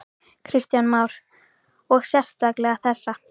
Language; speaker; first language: Icelandic; native; Icelandic